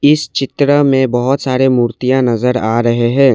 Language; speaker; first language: Hindi; non-native, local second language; Assamese